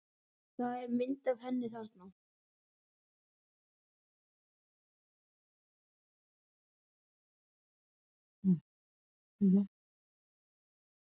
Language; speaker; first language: Icelandic; native; Icelandic